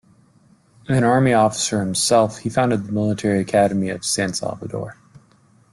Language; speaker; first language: English; native; English